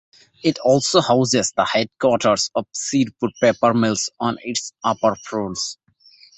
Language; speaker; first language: English; non-native, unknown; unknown